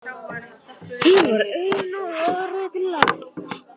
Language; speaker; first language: Icelandic; non-native, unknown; Vietnamese